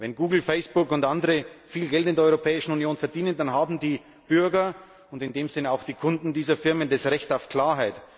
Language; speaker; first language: German; native; German